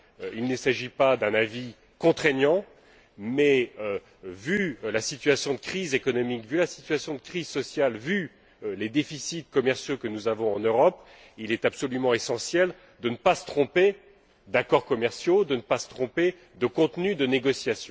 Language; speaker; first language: French; native; French